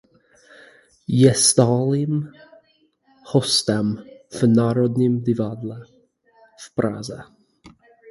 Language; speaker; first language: Czech; non-native, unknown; English